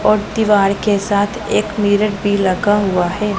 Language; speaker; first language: Hindi; non-native, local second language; Punjabi